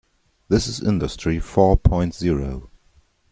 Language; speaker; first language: English; non-native, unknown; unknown